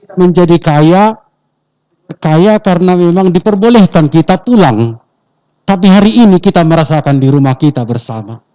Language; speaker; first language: Indonesian; non-native, local second language; Batak Toba